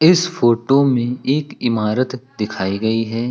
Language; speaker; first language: Hindi; native; Hindi